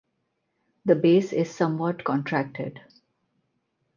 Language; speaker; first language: English; non-native, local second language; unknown